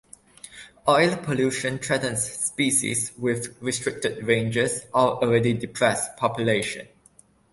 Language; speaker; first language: English; non-native, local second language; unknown